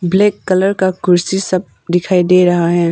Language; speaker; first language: Hindi; non-native, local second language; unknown